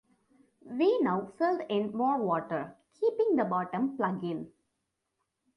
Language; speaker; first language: English; non-native, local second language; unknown